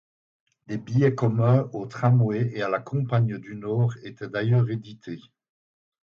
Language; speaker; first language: French; native; French